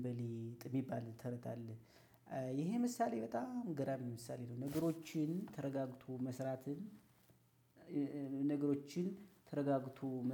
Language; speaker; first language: Amharic; native; Amharic